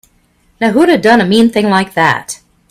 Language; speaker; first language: English; native; English